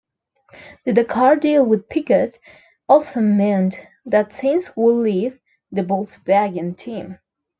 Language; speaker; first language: English; non-native, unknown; Spanish